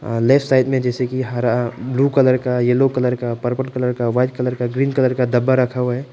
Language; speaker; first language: Hindi; non-native, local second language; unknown